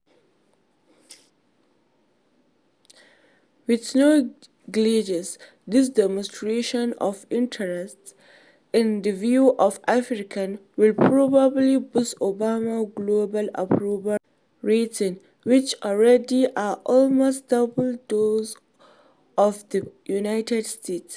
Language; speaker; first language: English; non-native, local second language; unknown